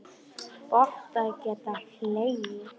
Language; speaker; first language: Icelandic; non-native, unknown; Polish